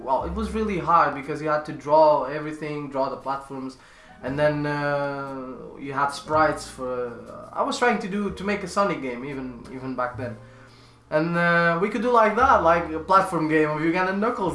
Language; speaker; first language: English; non-native, fluent; Portuguese